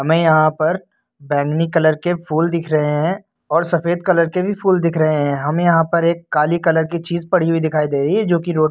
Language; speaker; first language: Hindi; native; Hindi